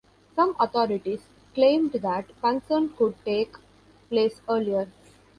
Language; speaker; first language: English; non-native, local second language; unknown